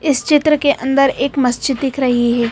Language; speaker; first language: Hindi; native; Hindi